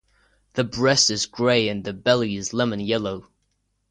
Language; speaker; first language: English; non-native, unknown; Russian